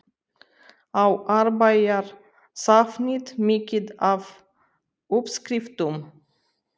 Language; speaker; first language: Icelandic; non-native, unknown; Romanian